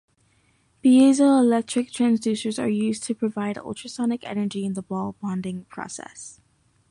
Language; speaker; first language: English; native; English